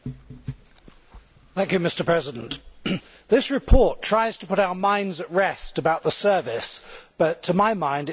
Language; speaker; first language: English; native; English